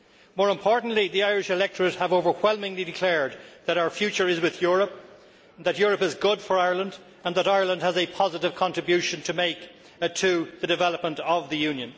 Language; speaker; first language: English; native; English